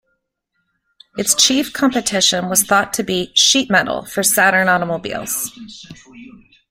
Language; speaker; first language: English; native; English